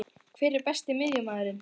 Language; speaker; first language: Icelandic; native; Icelandic